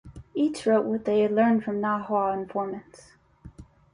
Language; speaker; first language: English; native; English